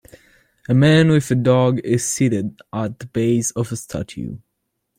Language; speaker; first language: English; non-native, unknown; French